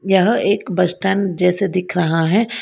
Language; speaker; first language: Hindi; non-native, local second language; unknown